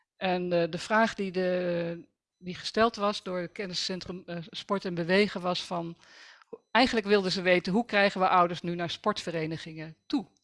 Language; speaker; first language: Dutch; native; Dutch